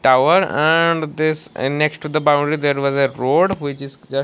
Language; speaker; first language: English; non-native, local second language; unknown